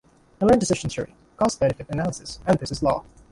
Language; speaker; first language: English; non-native, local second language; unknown